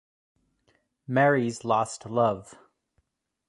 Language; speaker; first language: English; native; English